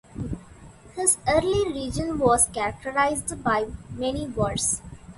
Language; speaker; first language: English; non-native, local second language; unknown